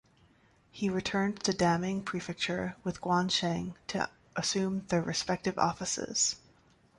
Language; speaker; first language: English; native; English